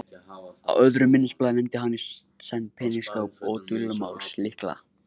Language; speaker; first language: Icelandic; non-native, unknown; Kurdish